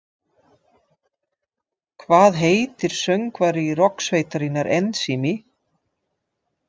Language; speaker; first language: Icelandic; non-native, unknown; Dutch